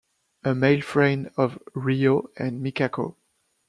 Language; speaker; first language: English; non-native, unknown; French